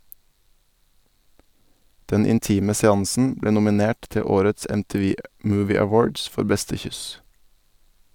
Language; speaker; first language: Norwegian; native; Norwegian